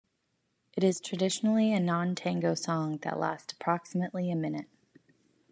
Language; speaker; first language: English; native; English